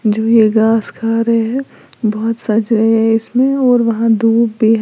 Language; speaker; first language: Hindi; native; Hindi